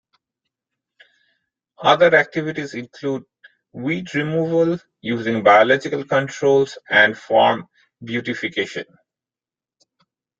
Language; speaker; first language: English; non-native, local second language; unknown